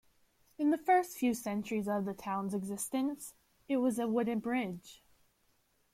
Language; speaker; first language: English; native; English